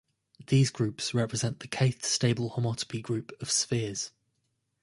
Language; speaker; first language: English; native; English